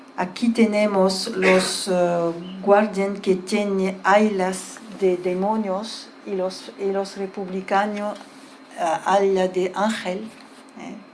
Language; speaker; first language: Spanish; early bilingual, heritage; Spanish